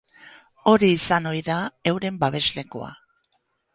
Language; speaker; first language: Basque; native; Basque